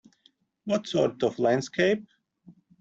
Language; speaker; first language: English; native; English